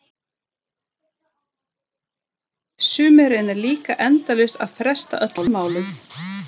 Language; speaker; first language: Icelandic; non-native, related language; Swedish